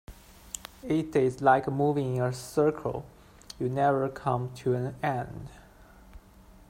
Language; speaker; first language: English; non-native, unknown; Chinese